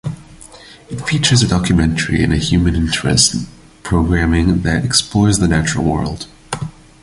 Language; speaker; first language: English; non-native, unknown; Portuguese